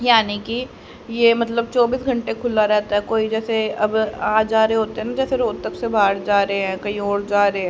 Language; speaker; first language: Hindi; native; Hindi